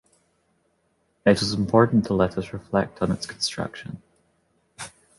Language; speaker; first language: English; native; English